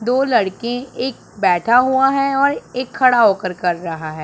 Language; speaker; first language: Hindi; non-native, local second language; Punjabi